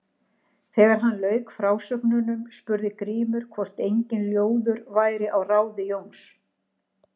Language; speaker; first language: Icelandic; native; Icelandic